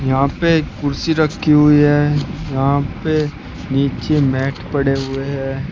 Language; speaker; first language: Hindi; native; Hindi